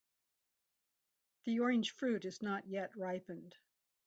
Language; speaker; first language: English; native; English